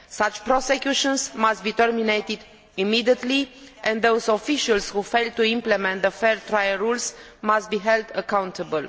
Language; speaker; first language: English; non-native, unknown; Romanian